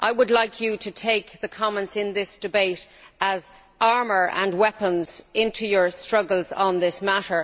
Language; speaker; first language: English; native; English